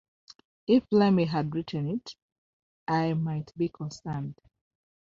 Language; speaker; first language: English; non-native, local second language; Ganda